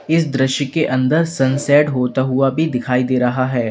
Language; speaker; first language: Hindi; native; Hindi